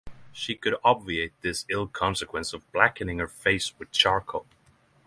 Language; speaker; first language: English; non-native, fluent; Norwegian